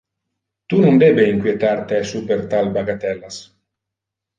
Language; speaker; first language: Interlingua; non-native, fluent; Italian